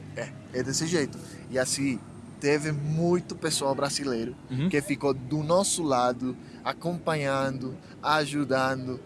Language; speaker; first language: Portuguese; non-native, fluent; Spanish